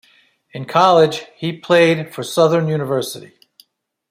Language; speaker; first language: English; native; English